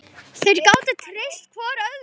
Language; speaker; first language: Icelandic; native; Icelandic